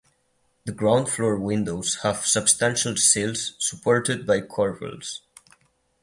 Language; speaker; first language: English; non-native, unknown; Catalan